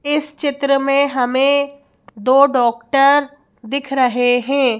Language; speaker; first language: Hindi; native; Hindi